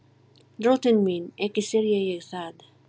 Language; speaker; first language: Icelandic; non-native, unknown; Filipino